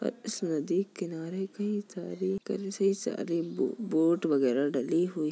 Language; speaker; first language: Hindi; native; Hindi